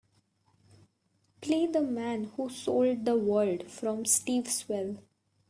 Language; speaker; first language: English; non-native, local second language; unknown